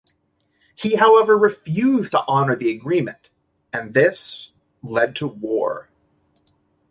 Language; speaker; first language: English; native; English